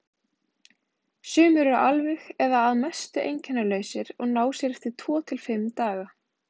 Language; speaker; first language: Icelandic; native; Icelandic